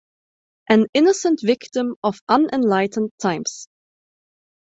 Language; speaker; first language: English; non-native, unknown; German